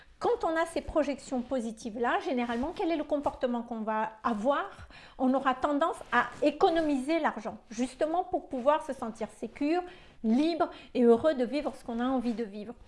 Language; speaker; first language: French; non-native, local second language; Malagasy